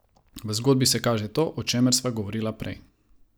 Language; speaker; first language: Slovenian; non-native, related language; Croatian